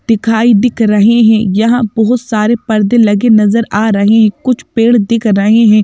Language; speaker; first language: Hindi; native; Hindi